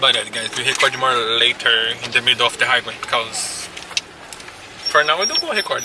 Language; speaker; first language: English; non-native, learner; Portuguese